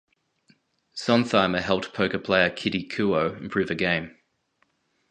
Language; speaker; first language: English; native; English